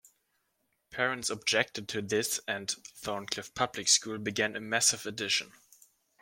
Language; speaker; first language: English; non-native, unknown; German